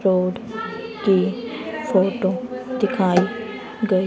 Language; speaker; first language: Hindi; native; Hindi